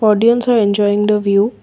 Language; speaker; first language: English; non-native, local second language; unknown